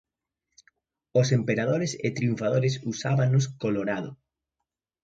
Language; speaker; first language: Galician; native; Galician